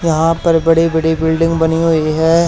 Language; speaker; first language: Hindi; native; Hindi